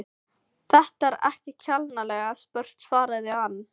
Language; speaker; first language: Icelandic; non-native, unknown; Filipino